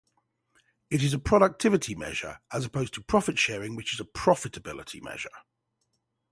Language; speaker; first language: English; native; English